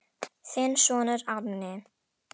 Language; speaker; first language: Icelandic; non-native, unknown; Indonesian